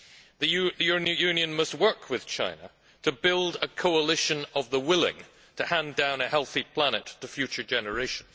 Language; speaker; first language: English; native; English